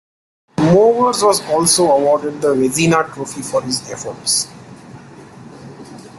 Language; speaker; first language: English; non-native, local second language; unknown